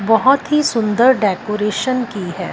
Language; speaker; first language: Hindi; non-native, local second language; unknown